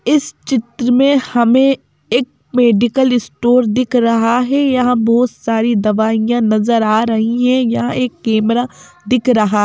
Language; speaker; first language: Hindi; native; Hindi